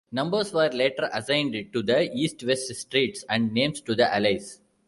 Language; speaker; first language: English; non-native, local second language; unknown